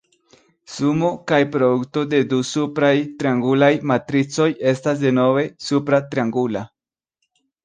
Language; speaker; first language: Esperanto; non-native, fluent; Spanish